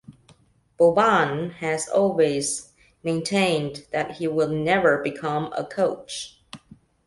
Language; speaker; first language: English; non-native, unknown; Chinese